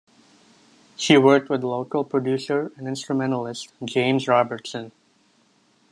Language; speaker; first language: English; native; English